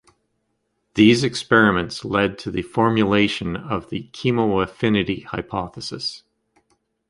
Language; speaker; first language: English; native; English